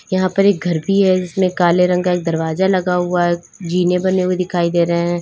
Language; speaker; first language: Hindi; native; Hindi